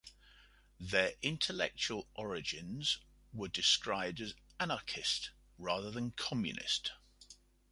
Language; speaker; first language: English; native; English